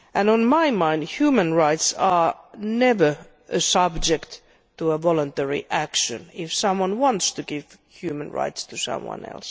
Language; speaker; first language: English; non-native, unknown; Finnish